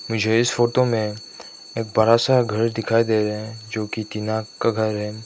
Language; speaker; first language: Hindi; non-native, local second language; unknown